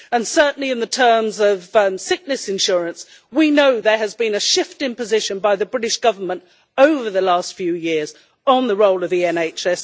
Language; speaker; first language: English; native; English